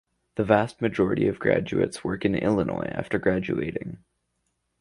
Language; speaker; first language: English; native; English